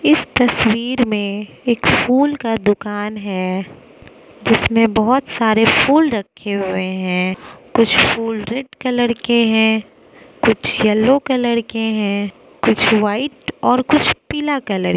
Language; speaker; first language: Hindi; non-native, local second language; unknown